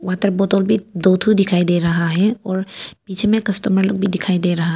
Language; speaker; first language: Hindi; non-native, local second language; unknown